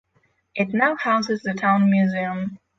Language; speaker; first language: English; non-native, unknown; Polish